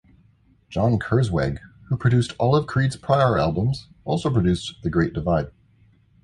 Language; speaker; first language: English; native; English